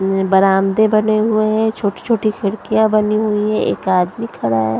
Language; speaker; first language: Hindi; non-native, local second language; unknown